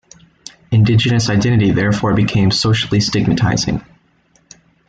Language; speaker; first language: English; native; English